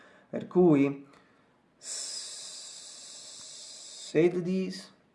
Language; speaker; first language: English; non-native, learner; Italian